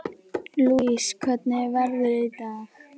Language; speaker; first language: Icelandic; native; Icelandic